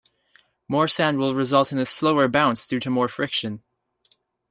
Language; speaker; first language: English; native; English